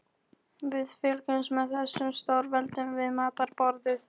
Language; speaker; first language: Icelandic; non-native, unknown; Polish